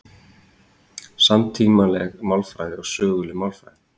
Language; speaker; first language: Icelandic; native; Icelandic